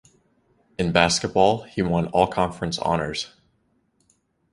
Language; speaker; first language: English; native; English